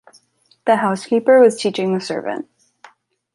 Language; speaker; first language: English; native; English